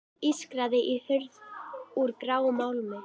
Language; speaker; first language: Icelandic; native; Icelandic